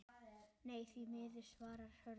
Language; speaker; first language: Icelandic; native; Icelandic